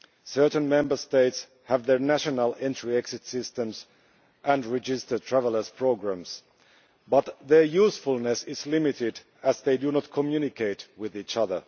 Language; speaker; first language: English; non-native, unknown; Finnish